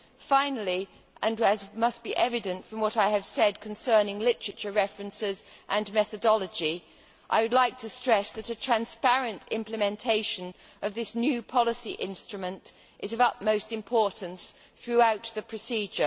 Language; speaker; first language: English; native; English